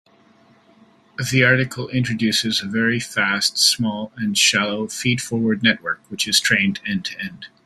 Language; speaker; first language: English; native; English